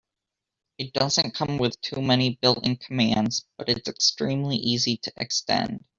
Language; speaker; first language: English; native; English